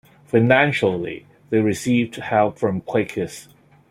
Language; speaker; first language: English; non-native, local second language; Cantonese